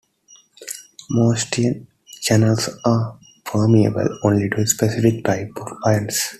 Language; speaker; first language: English; non-native, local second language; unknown